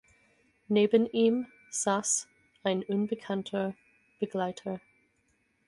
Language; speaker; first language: German; non-native, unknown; English